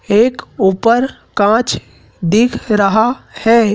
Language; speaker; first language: Hindi; native; Hindi